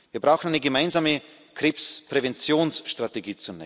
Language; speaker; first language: German; native; German